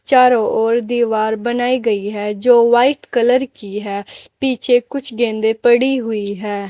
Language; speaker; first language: Hindi; native; Hindi